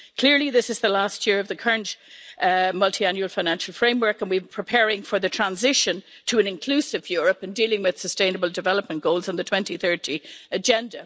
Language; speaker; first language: English; native; English